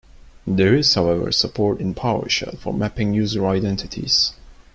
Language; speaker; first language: English; non-native, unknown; Turkish